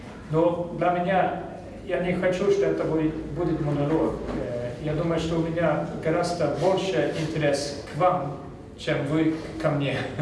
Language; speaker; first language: Russian; non-native, fluent; Swedish